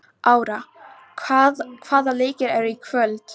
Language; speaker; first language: Icelandic; non-native, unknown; Polish